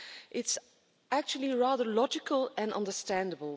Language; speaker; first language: English; non-native, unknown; Dutch